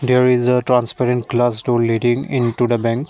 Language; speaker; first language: English; non-native, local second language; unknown